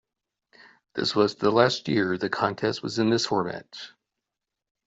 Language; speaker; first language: English; native; English